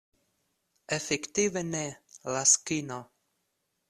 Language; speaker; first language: Esperanto; non-native, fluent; Russian